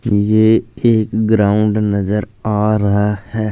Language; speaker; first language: Hindi; non-native, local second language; Punjabi